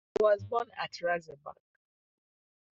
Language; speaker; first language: English; non-native, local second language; Ganda